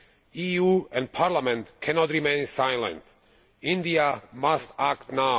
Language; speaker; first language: English; non-native, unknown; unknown